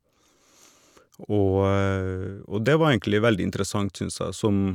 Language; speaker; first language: Norwegian; native; Norwegian